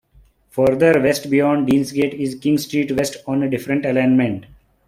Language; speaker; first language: English; non-native, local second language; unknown